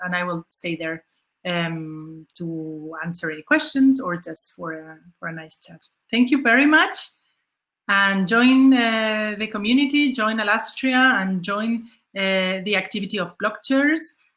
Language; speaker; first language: English; non-native, fluent; Spanish